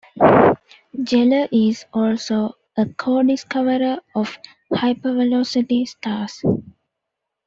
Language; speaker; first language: English; non-native, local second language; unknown